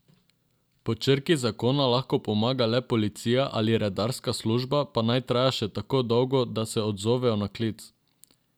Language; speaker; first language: Slovenian; non-native, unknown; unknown